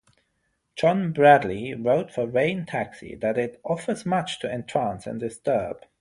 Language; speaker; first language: English; non-native, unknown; German